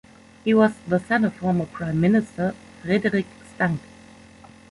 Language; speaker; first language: English; non-native, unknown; German